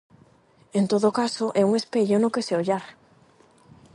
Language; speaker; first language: Galician; non-native, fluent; Spanish